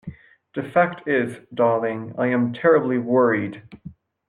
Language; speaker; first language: English; non-native, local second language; French